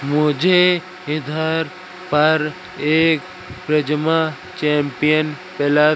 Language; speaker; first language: Hindi; native; Hindi